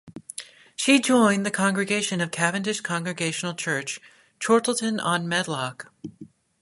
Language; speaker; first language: English; native; English